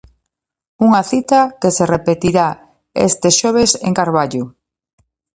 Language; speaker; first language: Galician; native; Galician